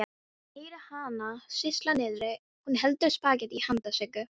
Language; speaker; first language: Icelandic; non-native, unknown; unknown